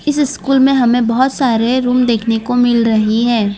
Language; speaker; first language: Hindi; non-native, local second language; Gujarati